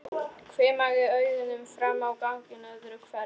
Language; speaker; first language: Icelandic; non-native, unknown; Polish